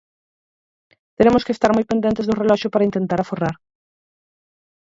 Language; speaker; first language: Galician; native; Galician